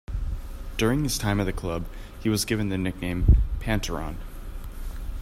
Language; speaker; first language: English; native; English